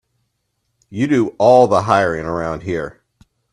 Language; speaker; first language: English; native; English